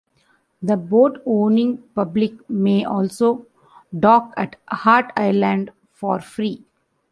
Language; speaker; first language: English; non-native, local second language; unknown